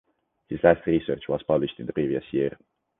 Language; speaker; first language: English; non-native, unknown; Estonian